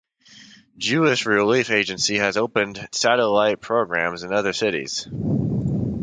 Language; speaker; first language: English; native; English